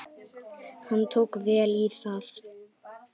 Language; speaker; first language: Icelandic; native; Icelandic